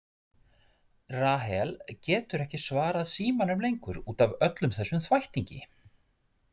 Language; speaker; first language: Icelandic; native; Icelandic